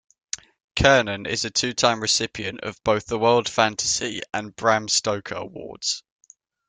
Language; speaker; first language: English; native; English